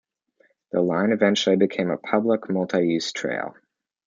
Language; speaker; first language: English; native; English